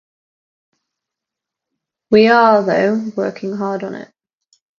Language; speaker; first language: English; native; English